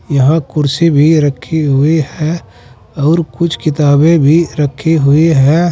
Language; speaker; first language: Hindi; native; Hindi